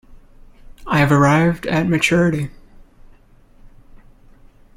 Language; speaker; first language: English; native; English